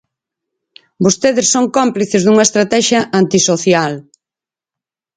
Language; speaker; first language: Galician; native; Galician